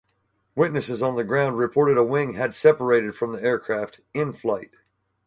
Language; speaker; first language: English; native; English